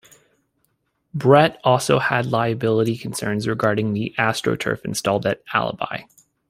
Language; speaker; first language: English; native; English